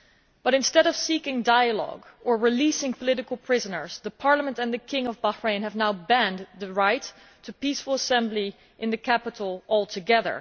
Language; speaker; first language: English; non-native, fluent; Dutch